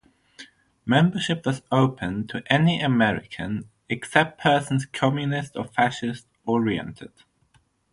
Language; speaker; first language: English; non-native, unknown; German